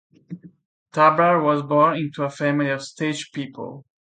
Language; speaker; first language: English; non-native, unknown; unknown